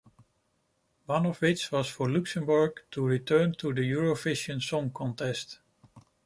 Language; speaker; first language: English; non-native, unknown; Dutch